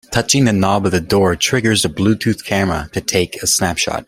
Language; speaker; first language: English; native; English